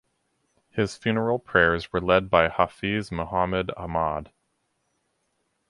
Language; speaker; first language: English; native; English